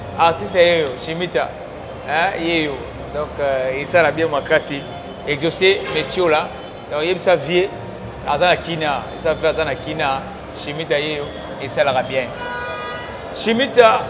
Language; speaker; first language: Lingala; non-native, local second language; Phende